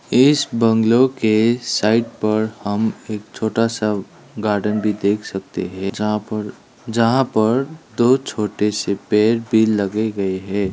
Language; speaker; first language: Hindi; non-native, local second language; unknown